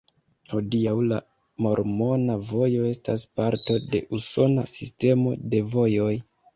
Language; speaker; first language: Esperanto; non-native, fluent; Kinyarwanda